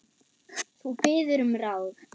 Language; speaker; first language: Icelandic; non-native, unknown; German